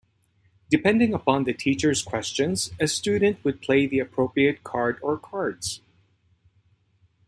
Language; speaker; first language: English; native; English